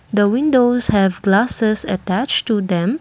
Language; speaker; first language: English; non-native, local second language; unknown